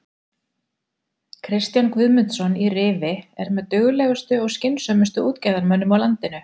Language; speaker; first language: Icelandic; native; Icelandic